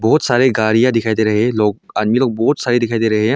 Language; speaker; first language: Hindi; non-native, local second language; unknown